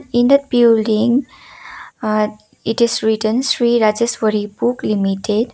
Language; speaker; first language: English; non-native, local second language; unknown